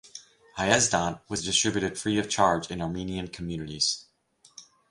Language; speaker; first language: English; native; English